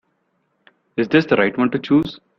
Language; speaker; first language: English; non-native, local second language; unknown